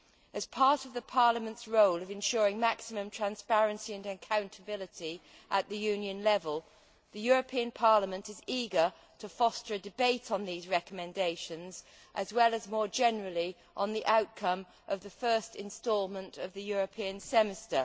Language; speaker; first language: English; native; English